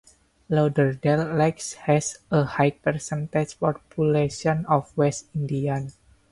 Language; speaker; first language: English; non-native, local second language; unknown